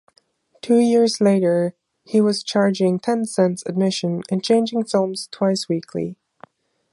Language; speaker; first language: English; non-native, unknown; German